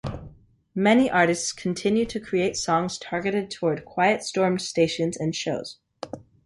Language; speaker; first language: English; native; English